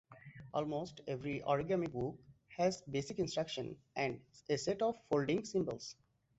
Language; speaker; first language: English; non-native, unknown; Bangla